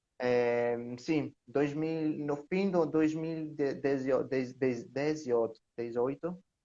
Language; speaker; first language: Portuguese; non-native, learner; Greek